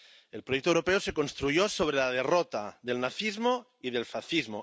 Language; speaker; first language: Spanish; non-native, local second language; Catalan